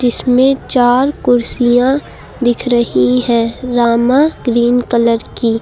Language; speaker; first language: Hindi; native; Hindi